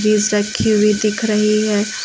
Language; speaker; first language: Hindi; native; Hindi